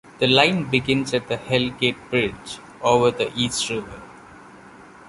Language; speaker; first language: English; non-native, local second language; Malayalam